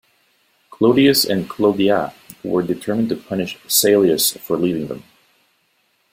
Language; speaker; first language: English; native; English